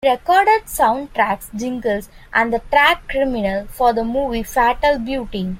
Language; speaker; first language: English; non-native, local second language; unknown